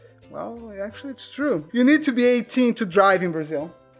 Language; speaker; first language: English; non-native, fluent; Portuguese